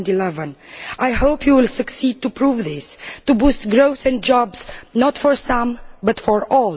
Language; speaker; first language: English; non-native, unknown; Romanian